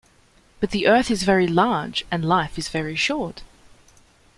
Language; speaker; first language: English; native; English